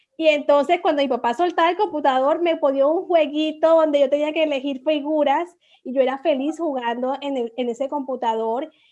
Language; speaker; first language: Spanish; native; Spanish